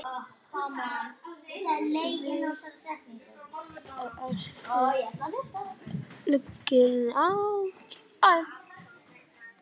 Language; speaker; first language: Icelandic; native; Icelandic